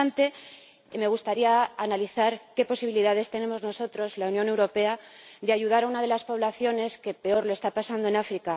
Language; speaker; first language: Spanish; native; Spanish